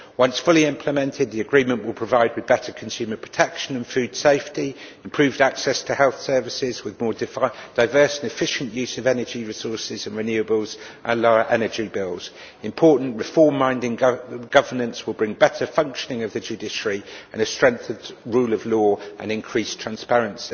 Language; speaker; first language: English; native; English